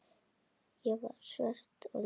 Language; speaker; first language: Icelandic; native; Icelandic